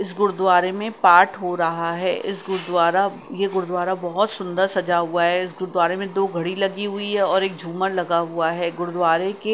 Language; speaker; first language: Hindi; non-native, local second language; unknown